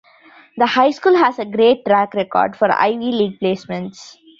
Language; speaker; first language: English; non-native, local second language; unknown